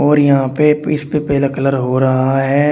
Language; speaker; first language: Hindi; native; Hindi